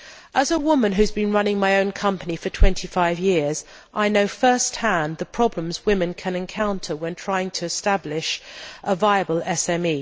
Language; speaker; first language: English; native; English